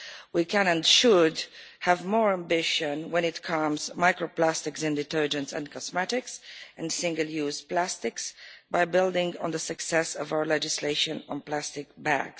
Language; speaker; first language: English; non-native, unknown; Romanian